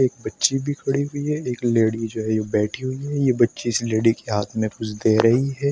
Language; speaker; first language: Hindi; native; Hindi